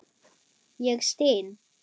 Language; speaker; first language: Icelandic; non-native, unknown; German